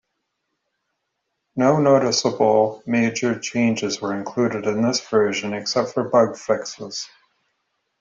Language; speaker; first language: English; native; English